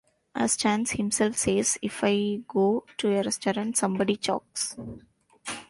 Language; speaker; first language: English; non-native, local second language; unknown